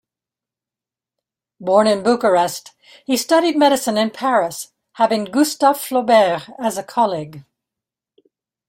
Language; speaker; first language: English; native; English